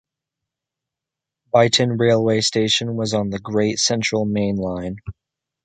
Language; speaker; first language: English; native; English